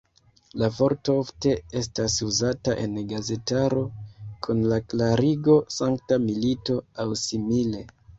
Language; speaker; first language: Esperanto; non-native, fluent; Kinyarwanda